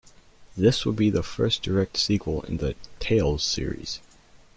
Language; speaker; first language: English; native; English